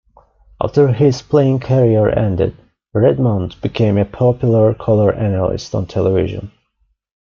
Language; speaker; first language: English; non-native, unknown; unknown